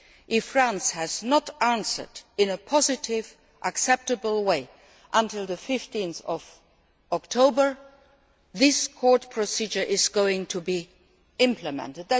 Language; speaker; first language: English; non-native, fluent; Luxembourgish